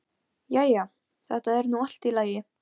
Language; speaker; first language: Icelandic; non-native, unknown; Polish